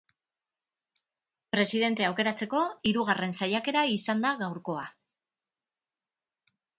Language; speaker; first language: Basque; non-native, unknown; Spanish